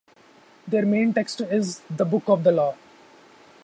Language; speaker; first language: English; non-native, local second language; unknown